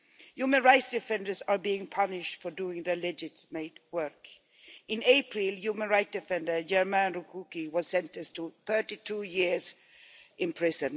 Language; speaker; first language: English; non-native, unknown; Swedish